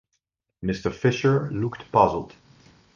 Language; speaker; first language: English; non-native, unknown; Dutch